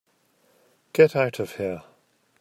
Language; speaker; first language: English; native; English